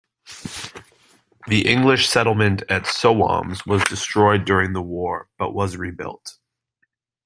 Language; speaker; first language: English; native; English